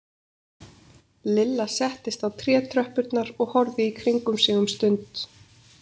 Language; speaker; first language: Icelandic; native; Icelandic